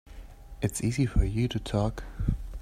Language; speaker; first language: English; non-native, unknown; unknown